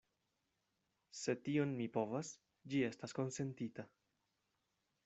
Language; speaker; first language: Esperanto; non-native, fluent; Spanish